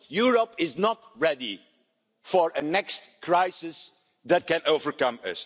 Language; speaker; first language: English; non-native, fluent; Dutch